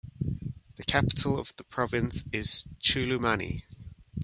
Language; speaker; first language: English; native; English